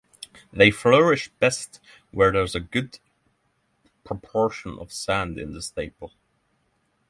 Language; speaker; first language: English; non-native, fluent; Norwegian